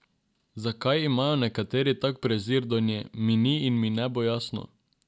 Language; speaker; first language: Slovenian; non-native, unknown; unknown